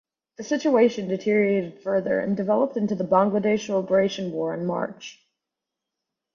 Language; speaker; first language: English; native; English